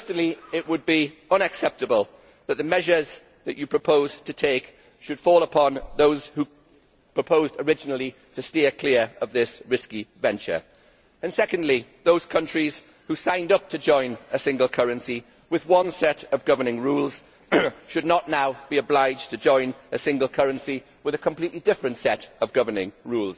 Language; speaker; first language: English; native; English